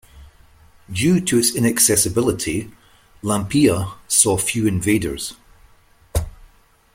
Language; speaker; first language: English; native; English